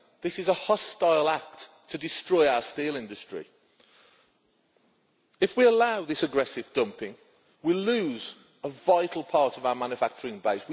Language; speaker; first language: English; native; English